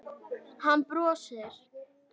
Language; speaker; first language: Icelandic; native; Icelandic